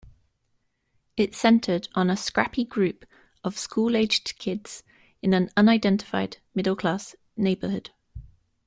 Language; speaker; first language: English; native; English